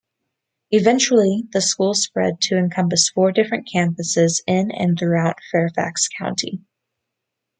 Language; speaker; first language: English; native; English